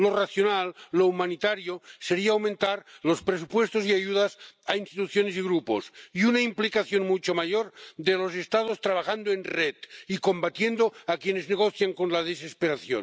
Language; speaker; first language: Spanish; non-native, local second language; Catalan